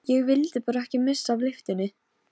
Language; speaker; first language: Icelandic; non-native, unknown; Polish